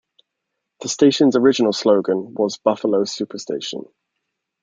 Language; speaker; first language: English; native; English